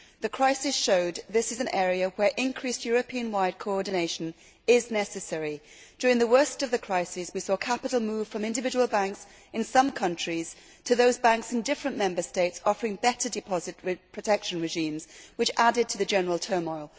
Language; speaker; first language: English; native; English